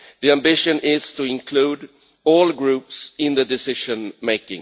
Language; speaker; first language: English; non-native, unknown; Swedish